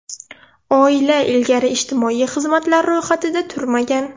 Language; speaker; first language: Uzbek; non-native, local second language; Russian